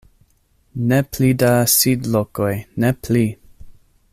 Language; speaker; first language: Esperanto; non-native, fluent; English